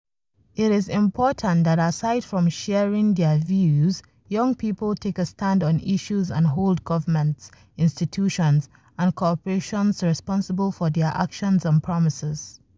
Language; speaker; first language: English; non-native, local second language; Hausa